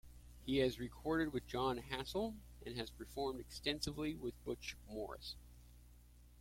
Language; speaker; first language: English; native; English